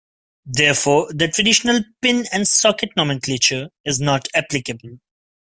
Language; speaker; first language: English; non-native, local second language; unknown